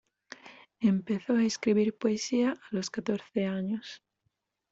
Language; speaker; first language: Spanish; non-native, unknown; Italian